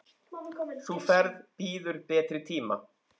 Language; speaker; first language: Icelandic; native; Icelandic